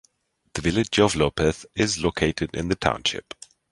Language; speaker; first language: English; non-native, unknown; German